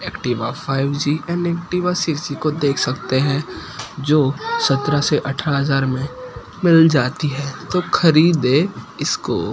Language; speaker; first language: Hindi; non-native, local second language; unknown